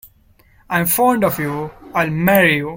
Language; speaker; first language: English; non-native, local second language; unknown